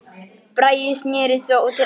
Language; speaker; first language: Icelandic; native; Icelandic